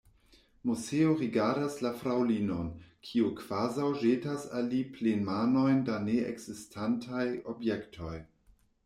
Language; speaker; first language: Esperanto; non-native, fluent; German